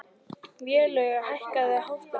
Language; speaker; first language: Icelandic; native; Icelandic